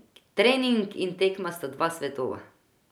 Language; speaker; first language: Slovenian; non-native, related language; Croatian